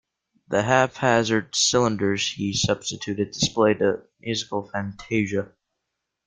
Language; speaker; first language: English; native; English